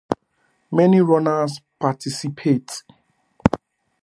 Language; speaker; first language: English; native; English